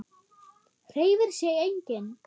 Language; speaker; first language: Icelandic; non-native, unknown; German